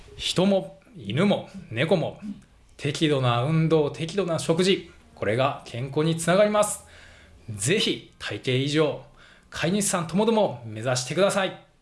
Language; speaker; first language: Japanese; native; Japanese